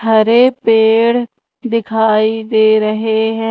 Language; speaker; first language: Hindi; native; Hindi